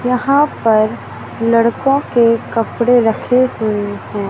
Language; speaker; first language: Hindi; native; Hindi